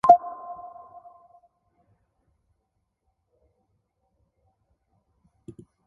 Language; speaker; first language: English; non-native, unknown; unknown